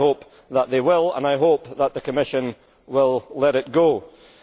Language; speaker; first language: English; native; English